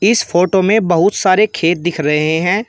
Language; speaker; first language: Hindi; native; Hindi